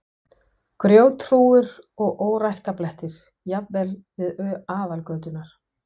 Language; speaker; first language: Icelandic; non-native, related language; Danish